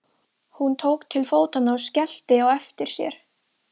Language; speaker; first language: Icelandic; native; Icelandic